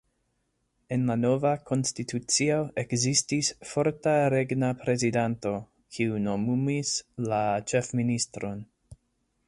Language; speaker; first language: Esperanto; non-native, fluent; English